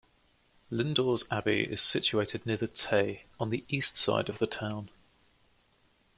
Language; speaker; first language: English; native; English